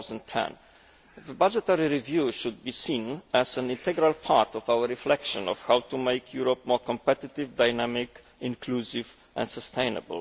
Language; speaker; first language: English; non-native, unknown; Polish